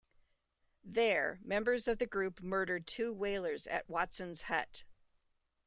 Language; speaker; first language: English; native; English